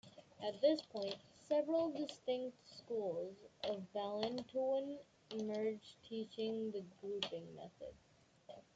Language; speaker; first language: English; native; English